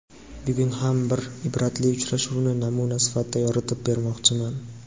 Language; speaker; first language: Uzbek; native; Uzbek